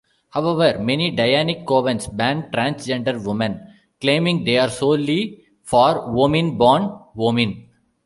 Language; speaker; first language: English; non-native, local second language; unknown